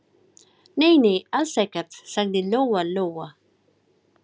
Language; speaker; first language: Icelandic; non-native, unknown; Filipino